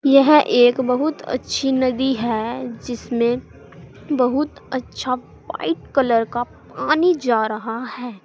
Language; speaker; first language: Hindi; native; Hindi